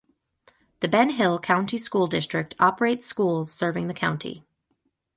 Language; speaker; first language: English; native; English